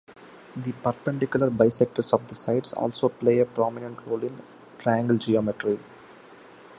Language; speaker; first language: English; non-native, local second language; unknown